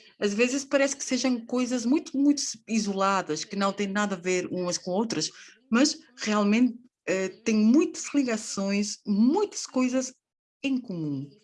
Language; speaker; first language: Portuguese; non-native, fluent; Spanish